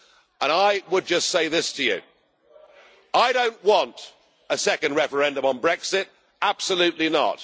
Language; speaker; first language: English; native; English